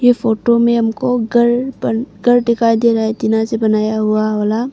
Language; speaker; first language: Hindi; non-native, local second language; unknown